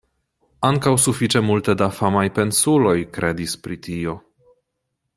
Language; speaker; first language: Esperanto; non-native, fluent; Polish